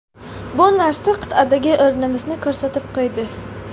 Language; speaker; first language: Uzbek; non-native, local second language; Tajik